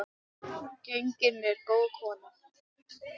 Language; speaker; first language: Icelandic; non-native, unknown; English